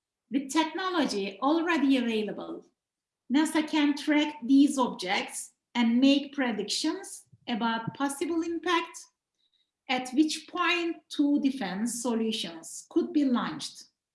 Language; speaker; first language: English; non-native, fluent; Turkish